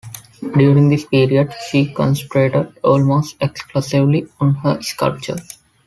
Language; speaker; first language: English; non-native, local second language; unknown